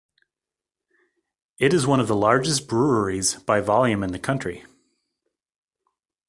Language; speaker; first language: English; native; English